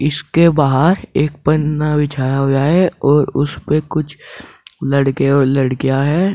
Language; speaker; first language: Hindi; native; Hindi